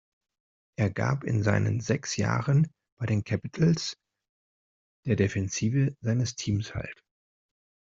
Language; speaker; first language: German; non-native, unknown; Spanish